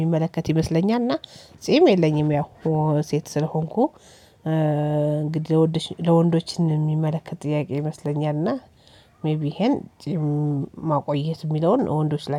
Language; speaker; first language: Amharic; native; Amharic